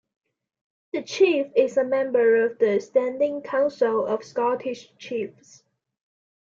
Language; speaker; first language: English; non-native, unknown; Chinese